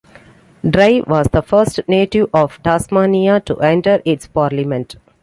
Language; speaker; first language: English; non-native, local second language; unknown